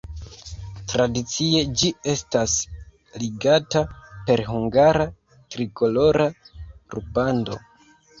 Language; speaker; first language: Esperanto; non-native, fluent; Kinyarwanda